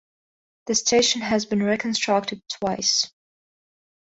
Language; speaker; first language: English; non-native, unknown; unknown